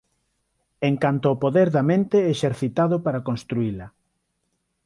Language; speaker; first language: Galician; non-native, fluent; Spanish